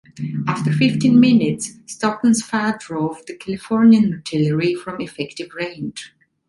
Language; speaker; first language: English; non-native, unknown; Italian